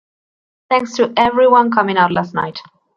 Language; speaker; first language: English; non-native, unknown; Spanish